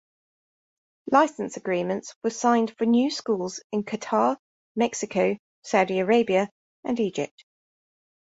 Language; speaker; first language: English; native; English